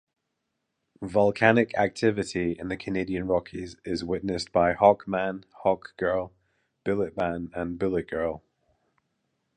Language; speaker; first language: English; native; English